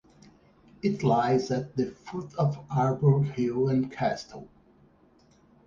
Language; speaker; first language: English; non-native, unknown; Portuguese